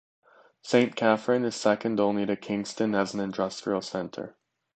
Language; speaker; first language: English; native; English